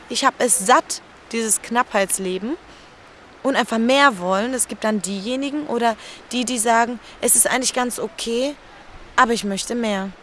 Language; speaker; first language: German; early bilingual, other home language; Spanish